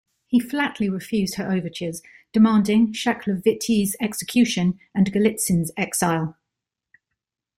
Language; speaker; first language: English; native; English